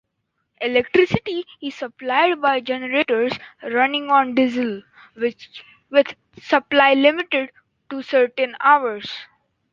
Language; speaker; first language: English; non-native, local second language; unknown